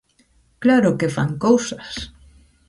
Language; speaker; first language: Galician; native; Galician